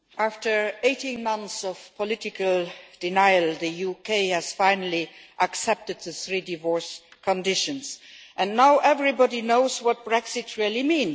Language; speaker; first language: English; non-native, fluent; Luxembourgish